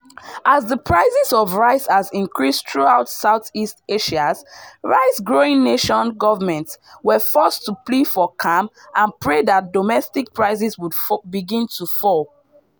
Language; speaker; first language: English; non-native, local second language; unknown